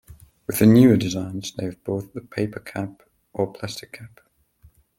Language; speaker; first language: English; non-native, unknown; German